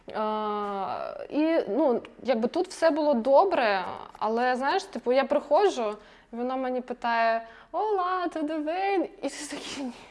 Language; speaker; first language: Ukrainian; non-native, related language; Russian